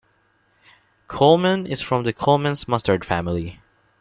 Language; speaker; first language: English; non-native, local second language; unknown